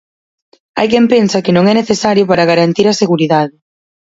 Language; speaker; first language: Galician; native; Galician